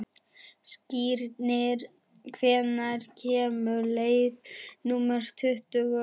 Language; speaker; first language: Icelandic; non-native, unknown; German